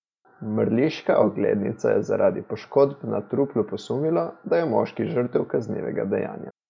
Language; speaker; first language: Slovenian; native; Slovenian